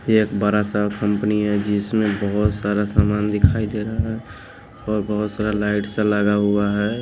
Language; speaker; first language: Hindi; non-native, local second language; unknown